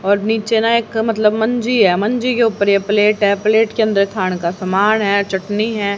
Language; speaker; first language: Hindi; native; Hindi